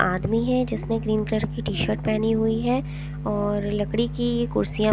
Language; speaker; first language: Hindi; non-native, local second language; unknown